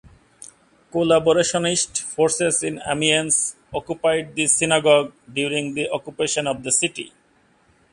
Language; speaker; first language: English; non-native, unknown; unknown